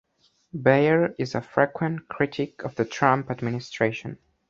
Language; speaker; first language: English; non-native, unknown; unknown